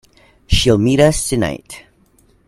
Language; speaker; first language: English; non-native, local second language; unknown